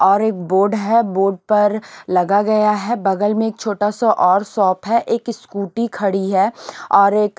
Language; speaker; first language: Hindi; non-native, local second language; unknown